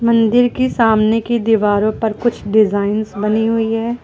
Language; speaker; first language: Hindi; native; Hindi